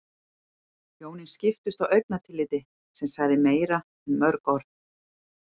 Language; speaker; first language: Icelandic; native; Icelandic